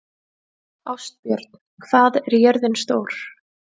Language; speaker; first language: Icelandic; native; Icelandic